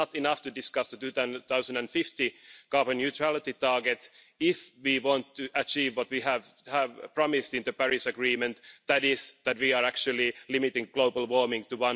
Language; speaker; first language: English; non-native, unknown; Finnish